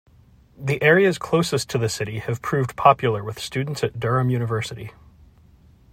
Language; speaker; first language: English; native; English